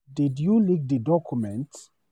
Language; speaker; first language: English; non-native, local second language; Hausa